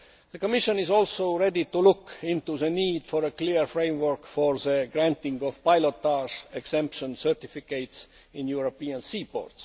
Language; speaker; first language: English; non-native, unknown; Estonian